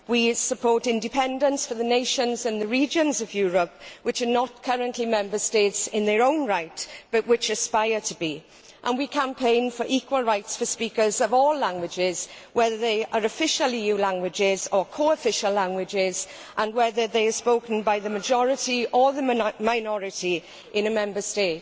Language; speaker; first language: English; native; English